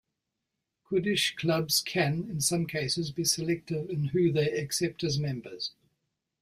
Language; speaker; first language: English; native; English